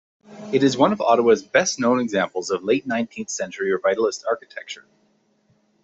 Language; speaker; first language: English; native; English